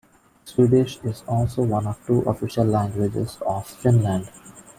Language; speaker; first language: English; non-native, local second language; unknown